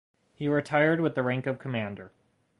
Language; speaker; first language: English; native; English